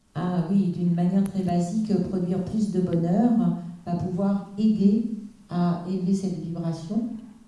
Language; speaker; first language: French; native; French